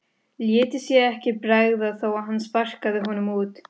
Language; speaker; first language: Icelandic; non-native, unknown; Spanish